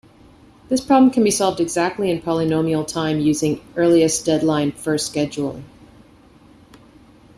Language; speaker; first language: English; native; English